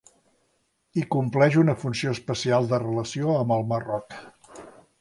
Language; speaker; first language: Catalan; native; Catalan